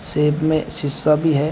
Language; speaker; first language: Hindi; native; Hindi